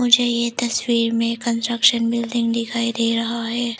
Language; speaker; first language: Hindi; non-native, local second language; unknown